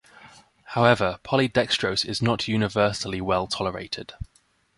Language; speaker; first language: English; native; English